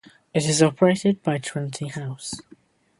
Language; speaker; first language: English; native; English